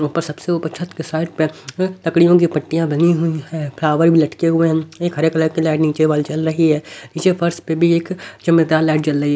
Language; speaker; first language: Hindi; native; Hindi